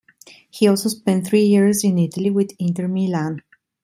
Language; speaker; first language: English; non-native, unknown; Italian